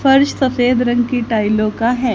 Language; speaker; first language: Hindi; native; Hindi